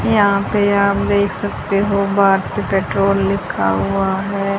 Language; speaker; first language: Hindi; native; Hindi